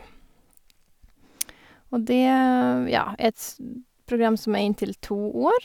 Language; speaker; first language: Norwegian; non-native, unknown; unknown